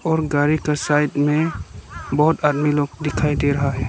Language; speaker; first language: Hindi; early bilingual, other home language; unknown